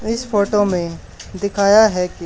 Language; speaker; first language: Hindi; native; Hindi